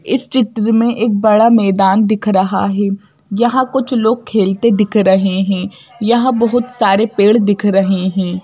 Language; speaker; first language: Hindi; native; Hindi